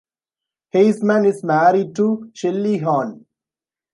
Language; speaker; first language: English; non-native, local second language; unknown